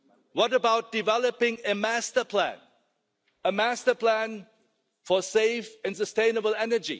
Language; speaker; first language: English; non-native, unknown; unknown